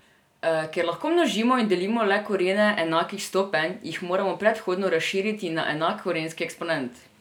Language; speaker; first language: Slovenian; non-native, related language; Serbian